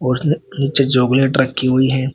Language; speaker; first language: Hindi; native; Hindi